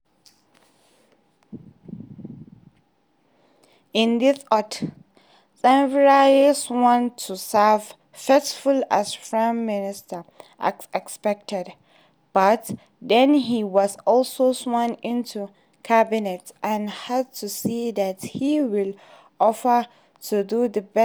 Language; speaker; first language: English; non-native, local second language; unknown